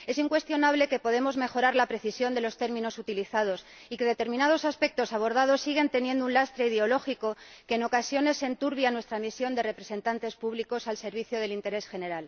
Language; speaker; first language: Spanish; native; Spanish